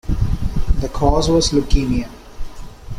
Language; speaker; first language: English; non-native, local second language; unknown